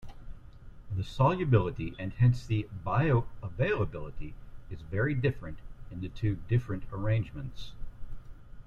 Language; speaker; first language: English; native; English